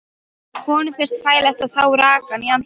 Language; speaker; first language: Icelandic; non-native, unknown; Polish